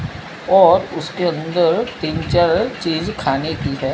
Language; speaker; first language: Hindi; non-native, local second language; Gujarati